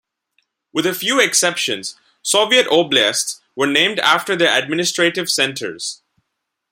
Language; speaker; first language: English; non-native, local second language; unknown